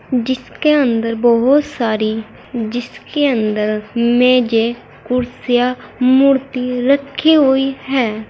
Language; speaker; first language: Hindi; native; Hindi